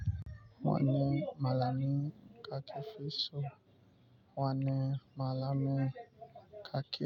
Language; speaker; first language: Hausa; non-native, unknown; Yoruba